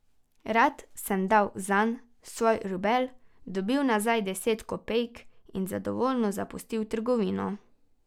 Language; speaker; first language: Slovenian; native; Slovenian